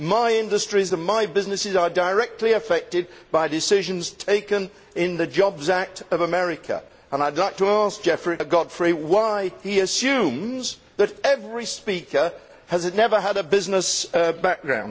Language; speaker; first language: English; native; English